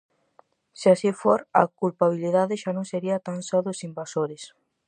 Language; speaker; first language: Galician; native; Galician